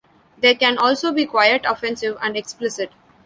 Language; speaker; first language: English; non-native, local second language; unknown